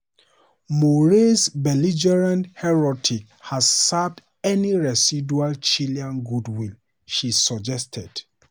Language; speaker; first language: English; non-native, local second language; Hausa